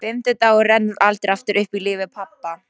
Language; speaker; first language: Icelandic; non-native, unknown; Polish